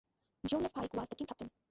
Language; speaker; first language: English; non-native, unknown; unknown